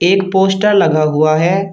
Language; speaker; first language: Hindi; native; Hindi